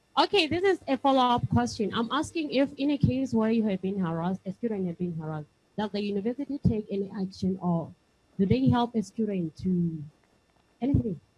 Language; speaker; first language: English; non-native, fluent; Thai